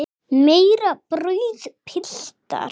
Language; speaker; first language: Icelandic; non-native, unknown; English